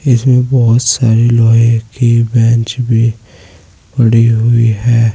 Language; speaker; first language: Hindi; native; Hindi